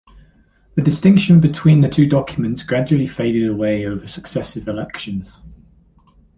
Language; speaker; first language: English; native; English